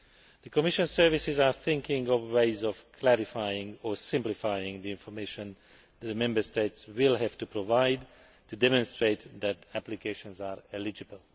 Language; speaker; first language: English; non-native, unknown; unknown